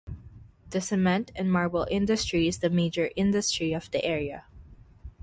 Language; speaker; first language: English; non-native, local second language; Filipino